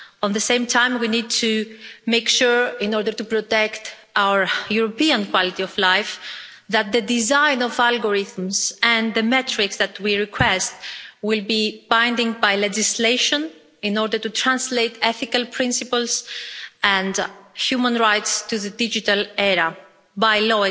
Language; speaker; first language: English; non-native, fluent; Greek